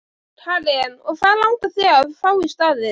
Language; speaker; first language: Icelandic; native; Icelandic